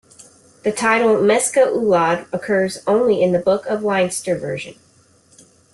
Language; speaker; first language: English; native; English